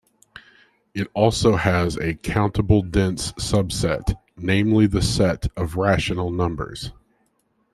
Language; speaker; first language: English; native; English